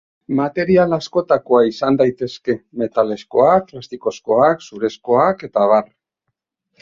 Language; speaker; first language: Basque; native; Basque